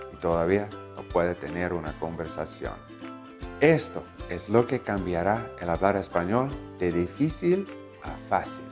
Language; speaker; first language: Spanish; non-native, fluent; English